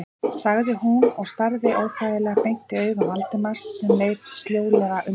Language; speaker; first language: Icelandic; native; Icelandic